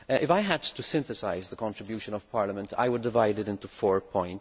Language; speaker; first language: English; non-native, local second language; Maltese